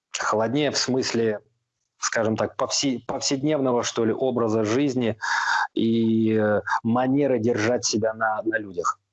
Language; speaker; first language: Russian; native; Russian